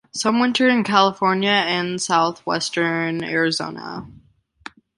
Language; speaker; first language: English; native; English